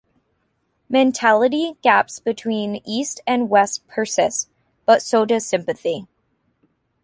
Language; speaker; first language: English; native; English